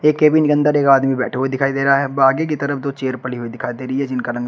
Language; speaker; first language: Hindi; native; Hindi